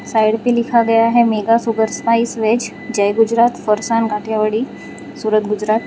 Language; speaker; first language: Hindi; non-native, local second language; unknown